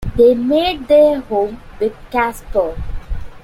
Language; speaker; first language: English; non-native, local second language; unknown